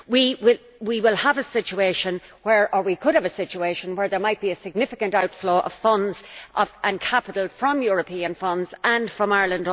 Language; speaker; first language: English; native; English